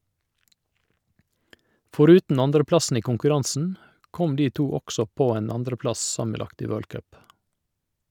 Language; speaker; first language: Norwegian; native; Norwegian